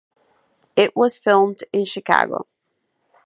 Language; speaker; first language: English; non-native, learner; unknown